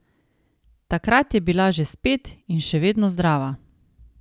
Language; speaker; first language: Slovenian; native; Slovenian